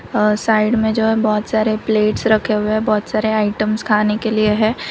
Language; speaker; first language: Hindi; non-native, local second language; Gujarati